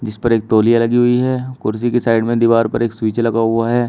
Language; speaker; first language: Hindi; native; Hindi